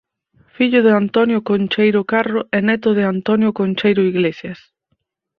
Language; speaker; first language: Galician; native; Galician